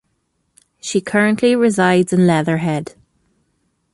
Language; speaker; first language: English; native; English